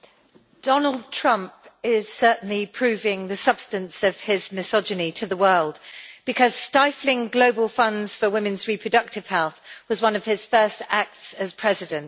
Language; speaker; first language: English; native; English